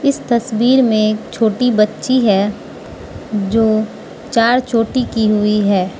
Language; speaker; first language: Hindi; non-native, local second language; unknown